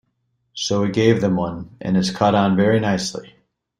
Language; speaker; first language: English; native; English